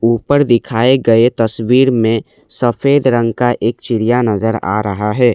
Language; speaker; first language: Hindi; non-native, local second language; Assamese